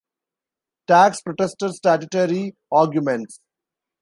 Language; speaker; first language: English; non-native, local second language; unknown